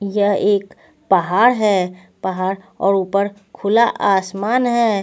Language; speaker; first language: Hindi; non-native, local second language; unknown